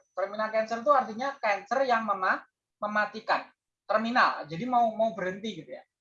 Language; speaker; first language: Indonesian; native; Indonesian